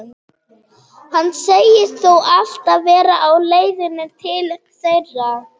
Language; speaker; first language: Icelandic; non-native, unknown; German